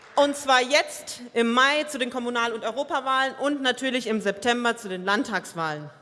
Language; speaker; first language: German; early bilingual, other home language; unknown